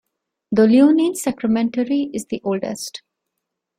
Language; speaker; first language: English; non-native, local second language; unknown